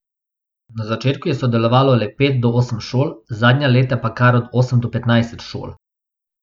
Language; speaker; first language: Slovenian; non-native, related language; Bosnian